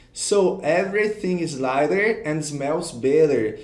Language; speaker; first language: English; non-native, fluent; Portuguese